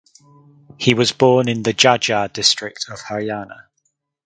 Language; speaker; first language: English; native; English